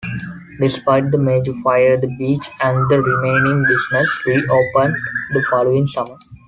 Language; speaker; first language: English; non-native, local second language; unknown